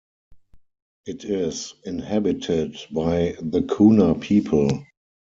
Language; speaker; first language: English; non-native, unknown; German